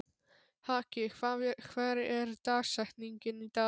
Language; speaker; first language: Icelandic; non-native, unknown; Polish